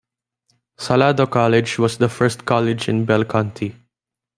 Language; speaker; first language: English; non-native, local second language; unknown